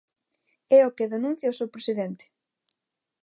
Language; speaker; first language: Galician; non-native, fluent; Spanish